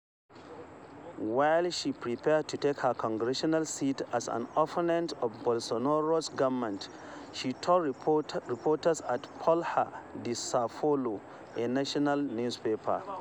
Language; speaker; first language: English; non-native, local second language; Hausa